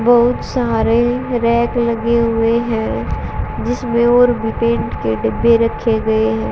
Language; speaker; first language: Hindi; native; Hindi